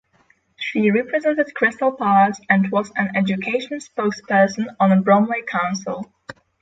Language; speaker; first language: English; non-native, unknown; Polish